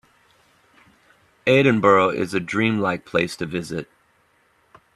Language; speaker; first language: English; native; English